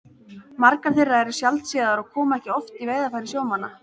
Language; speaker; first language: Icelandic; native; Icelandic